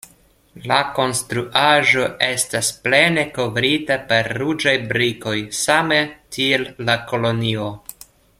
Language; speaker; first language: Esperanto; non-native, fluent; Russian